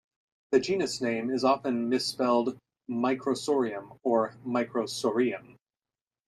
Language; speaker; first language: English; native; English